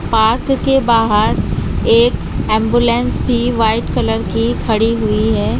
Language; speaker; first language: Hindi; native; Hindi